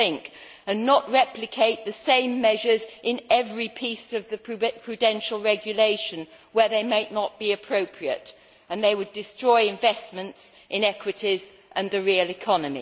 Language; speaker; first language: English; native; English